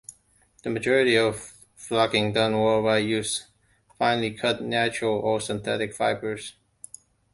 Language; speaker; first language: English; non-native, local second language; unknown